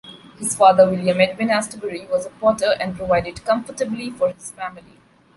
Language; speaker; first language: English; non-native, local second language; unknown